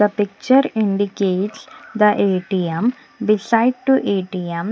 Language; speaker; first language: English; non-native, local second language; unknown